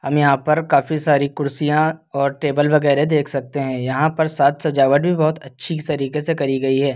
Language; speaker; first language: Hindi; native; Hindi